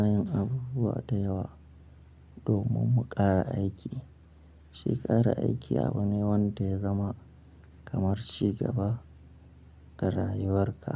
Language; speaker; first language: Hausa; non-native, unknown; Akan